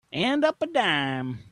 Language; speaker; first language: English; native; English